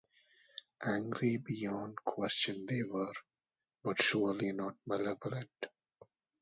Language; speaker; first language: English; non-native, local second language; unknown